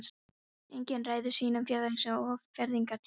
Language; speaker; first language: Icelandic; non-native, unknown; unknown